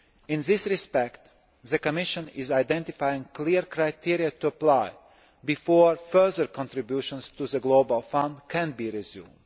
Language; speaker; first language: English; non-native, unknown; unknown